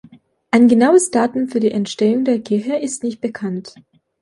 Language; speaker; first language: German; non-native, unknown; Belarusian